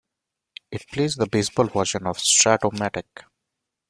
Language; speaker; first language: English; non-native, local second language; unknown